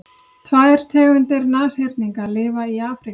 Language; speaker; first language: Icelandic; native; Icelandic